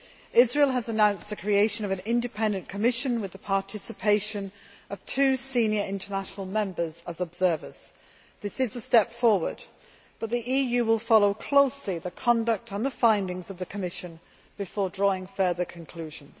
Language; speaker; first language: English; native; English